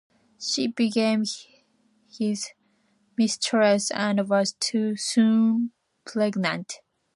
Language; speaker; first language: English; non-native, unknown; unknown